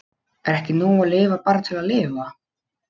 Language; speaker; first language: Icelandic; non-native, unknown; Polish